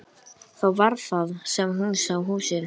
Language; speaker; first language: Icelandic; native; Icelandic